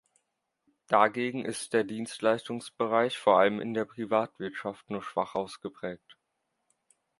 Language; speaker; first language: German; native; German